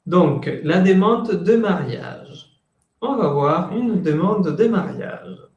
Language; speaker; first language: French; non-native, fluent; Spanish